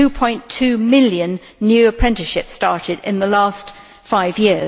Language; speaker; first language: English; native; English